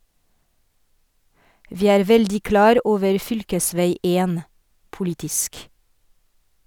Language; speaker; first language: Norwegian; non-native, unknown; French